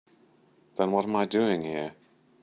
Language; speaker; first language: English; native; English